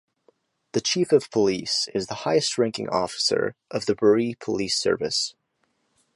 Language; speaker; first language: English; native; English